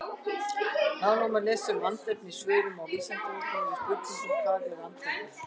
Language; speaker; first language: Icelandic; native; Icelandic